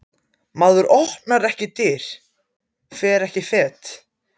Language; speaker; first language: Icelandic; non-native, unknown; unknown